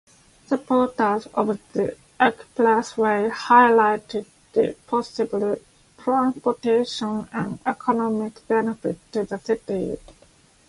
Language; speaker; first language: English; non-native, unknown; Japanese